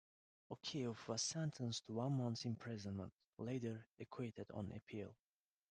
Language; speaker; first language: English; non-native, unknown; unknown